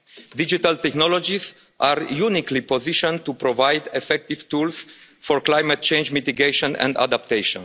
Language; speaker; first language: English; non-native, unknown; Romanian